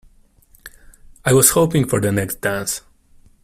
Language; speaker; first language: English; non-native, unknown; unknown